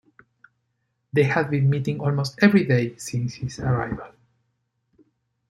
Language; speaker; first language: English; non-native, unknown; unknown